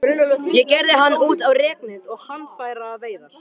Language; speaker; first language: Icelandic; native; Icelandic